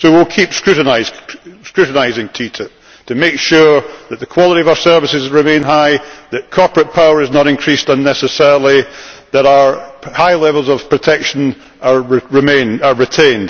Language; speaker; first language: English; native; English